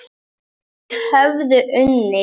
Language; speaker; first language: Icelandic; non-native, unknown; Polish